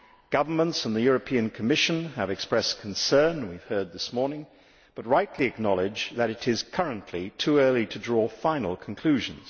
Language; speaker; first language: English; native; English